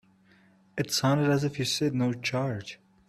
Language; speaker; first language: English; non-native, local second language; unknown